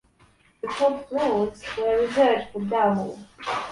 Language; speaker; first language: English; non-native, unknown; Polish